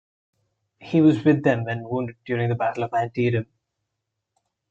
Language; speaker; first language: English; non-native, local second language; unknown